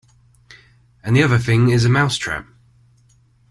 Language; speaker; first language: English; native; English